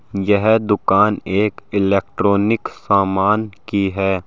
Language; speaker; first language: Hindi; native; Hindi